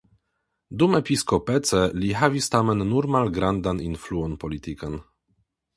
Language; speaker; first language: Esperanto; non-native, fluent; Polish